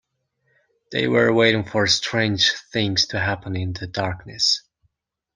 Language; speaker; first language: English; non-native, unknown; Mongolian